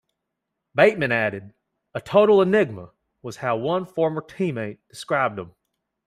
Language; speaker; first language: English; native; English